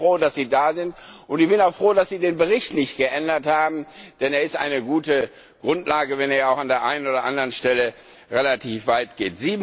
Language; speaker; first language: German; non-native, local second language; Luxembourgish